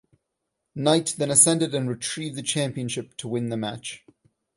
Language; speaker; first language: English; non-native, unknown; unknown